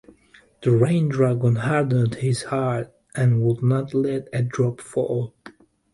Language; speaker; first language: English; native; English